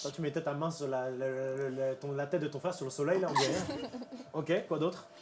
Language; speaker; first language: French; native; French